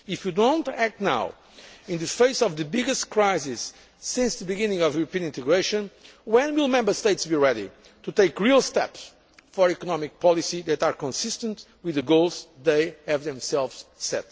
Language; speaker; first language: English; non-native, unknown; Portuguese